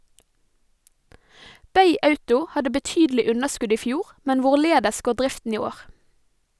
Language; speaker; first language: Norwegian; native; Norwegian